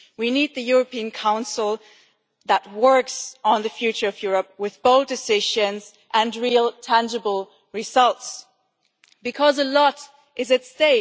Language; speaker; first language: English; non-native, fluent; German